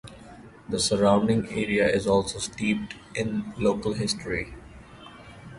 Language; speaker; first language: English; non-native, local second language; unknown